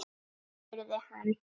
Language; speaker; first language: Icelandic; native; Icelandic